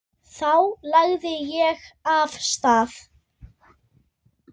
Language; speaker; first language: Icelandic; native; Icelandic